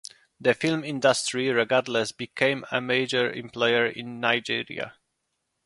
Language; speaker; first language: English; non-native, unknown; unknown